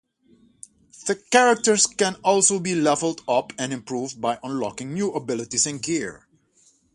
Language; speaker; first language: English; non-native, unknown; Dutch